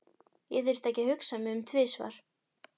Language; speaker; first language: Icelandic; native; Icelandic